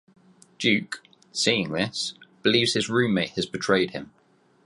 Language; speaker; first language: English; native; English